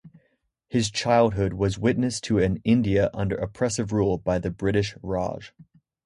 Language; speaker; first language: English; native; English